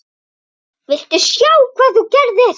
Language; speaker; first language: Icelandic; native; Icelandic